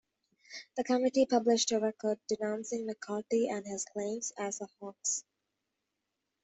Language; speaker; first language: English; native; English